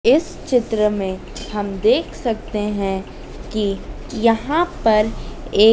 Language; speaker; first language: Hindi; native; Hindi